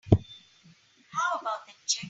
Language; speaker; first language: English; non-native, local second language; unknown